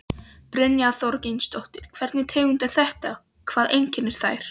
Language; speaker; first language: Icelandic; non-native, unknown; Polish